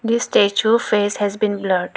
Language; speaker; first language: English; non-native, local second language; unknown